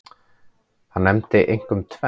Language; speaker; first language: Icelandic; native; Icelandic